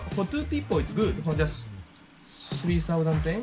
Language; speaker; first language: English; non-native, fluent; Japanese